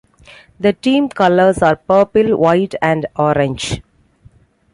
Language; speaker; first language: English; non-native, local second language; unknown